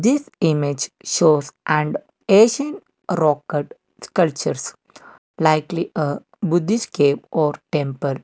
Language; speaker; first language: English; non-native, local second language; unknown